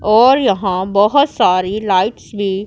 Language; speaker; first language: Hindi; non-native, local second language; Punjabi